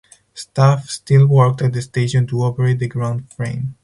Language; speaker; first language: English; non-native, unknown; Spanish